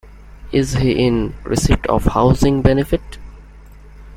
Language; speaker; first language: English; non-native, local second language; Bangla